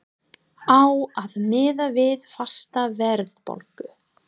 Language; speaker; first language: Icelandic; non-native, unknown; English